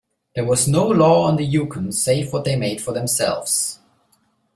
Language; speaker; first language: English; non-native, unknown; German